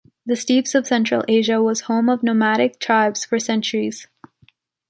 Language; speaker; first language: English; native; English